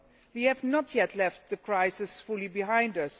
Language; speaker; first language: English; non-native, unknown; Dutch